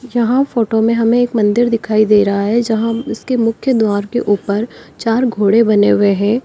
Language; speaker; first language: Hindi; native; Hindi